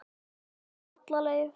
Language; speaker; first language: Icelandic; native; Icelandic